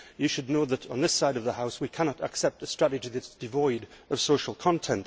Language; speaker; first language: English; native; English